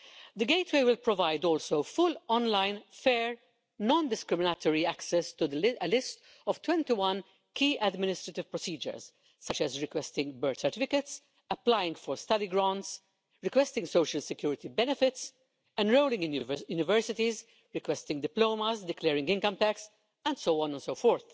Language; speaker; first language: English; non-native, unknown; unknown